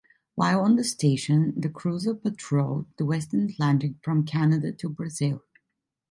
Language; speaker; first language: English; non-native, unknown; Italian